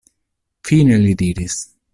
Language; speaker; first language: Esperanto; non-native, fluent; Italian